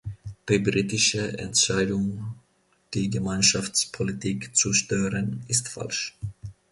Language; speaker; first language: German; non-native, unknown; Finnish